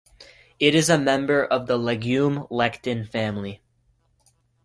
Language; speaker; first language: English; native; English